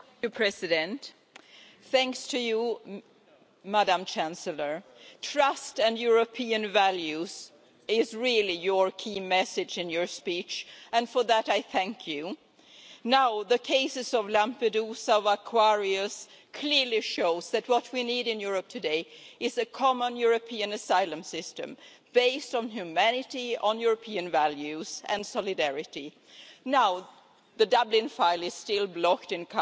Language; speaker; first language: English; non-native, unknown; Swedish